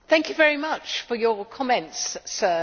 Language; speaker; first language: English; native; English